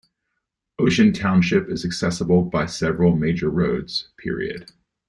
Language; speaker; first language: English; native; English